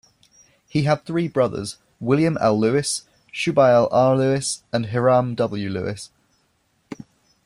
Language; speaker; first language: English; native; English